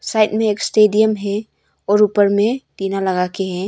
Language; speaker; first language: Hindi; early bilingual, other home language; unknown